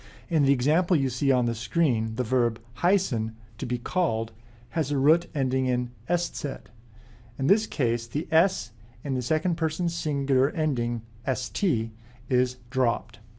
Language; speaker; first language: English; native; English